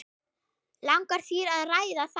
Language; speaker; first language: Icelandic; non-native, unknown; German